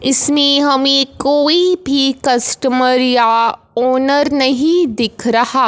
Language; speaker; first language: Hindi; non-native, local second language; Punjabi